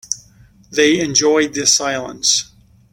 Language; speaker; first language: English; native; English